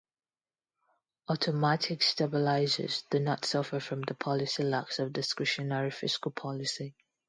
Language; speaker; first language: English; non-native, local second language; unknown